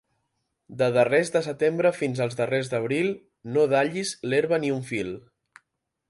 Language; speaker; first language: Catalan; native; Catalan